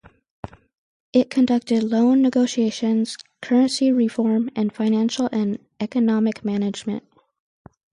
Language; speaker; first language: English; native; English